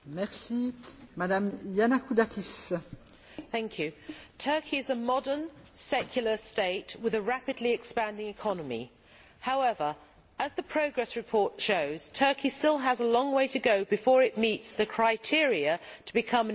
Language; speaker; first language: English; native; English